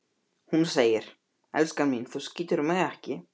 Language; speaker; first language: Icelandic; native; Icelandic